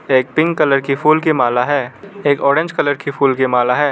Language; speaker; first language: Hindi; non-native, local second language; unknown